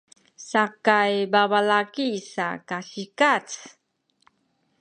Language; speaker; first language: Sakizaya; non-native, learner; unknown